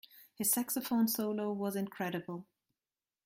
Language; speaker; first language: English; non-native, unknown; German